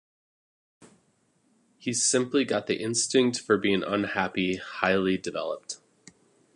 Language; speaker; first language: English; native; English